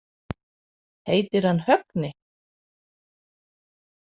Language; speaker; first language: Icelandic; non-native, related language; Danish